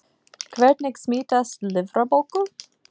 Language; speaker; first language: Icelandic; non-native, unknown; English